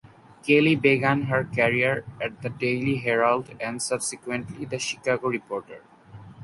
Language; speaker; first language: English; non-native, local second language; Bangla